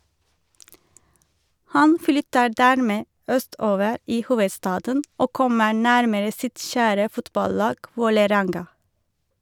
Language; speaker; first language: Norwegian; non-native, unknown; Turkish